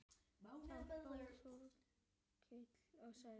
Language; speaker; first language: Icelandic; native; Icelandic